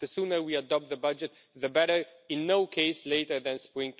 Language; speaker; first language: English; non-native, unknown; Romanian